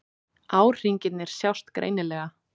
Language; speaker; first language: Icelandic; native; Icelandic